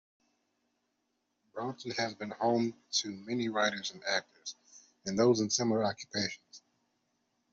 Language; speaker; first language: English; non-native, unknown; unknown